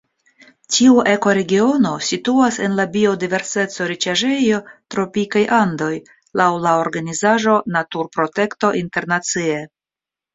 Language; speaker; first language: Esperanto; non-native, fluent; Russian